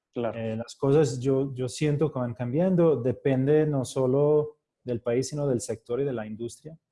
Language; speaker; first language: Spanish; non-native, related language; Portuguese